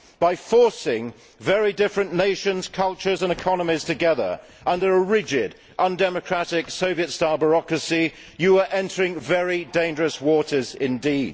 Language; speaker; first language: English; native; English